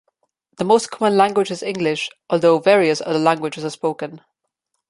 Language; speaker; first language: English; non-native, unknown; Slovenian